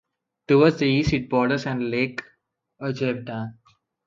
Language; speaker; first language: English; non-native, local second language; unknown